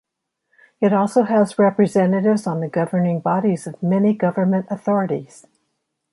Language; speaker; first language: English; native; English